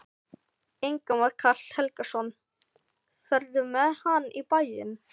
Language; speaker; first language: Icelandic; non-native, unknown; Filipino